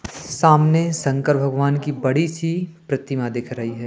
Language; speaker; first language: Hindi; native; Hindi